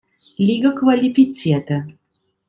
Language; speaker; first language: German; non-native, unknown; Italian